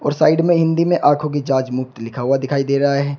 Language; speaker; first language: Hindi; native; Hindi